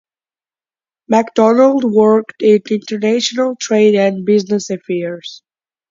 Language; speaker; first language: English; non-native, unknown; Georgian